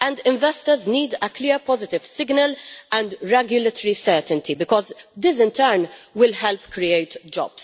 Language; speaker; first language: English; non-native, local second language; Maltese